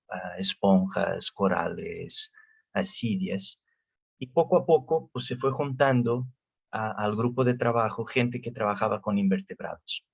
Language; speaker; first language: Spanish; non-native, related language; Portuguese